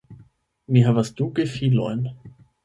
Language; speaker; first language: Esperanto; non-native, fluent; German